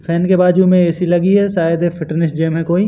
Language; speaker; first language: Hindi; native; Hindi